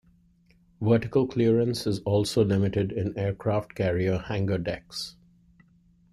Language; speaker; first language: English; non-native, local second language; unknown